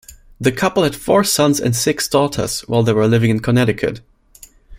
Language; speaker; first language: English; non-native, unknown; German